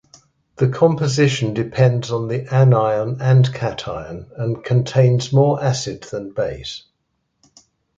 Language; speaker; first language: English; native; English